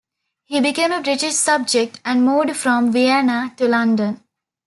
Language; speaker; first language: English; non-native, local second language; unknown